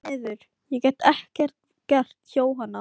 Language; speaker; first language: Icelandic; non-native, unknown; Filipino